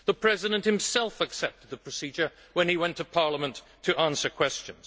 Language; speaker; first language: English; native; English